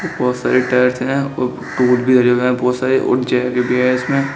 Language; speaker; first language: Hindi; native; Hindi